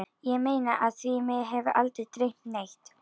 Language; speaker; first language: Icelandic; native; Icelandic